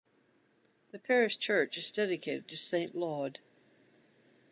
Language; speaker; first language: English; native; English